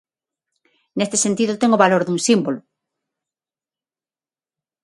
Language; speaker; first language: Galician; non-native, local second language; Spanish